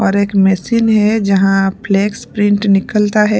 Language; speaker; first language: Hindi; non-native, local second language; Punjabi